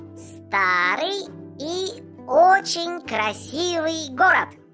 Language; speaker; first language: Russian; non-native, learner; Japanese